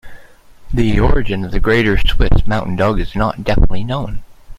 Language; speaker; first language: English; native; English